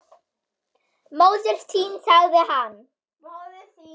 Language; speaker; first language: Icelandic; non-native, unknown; German